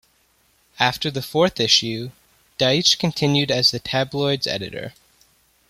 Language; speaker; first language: English; native; English